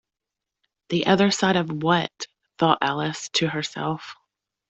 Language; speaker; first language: English; native; English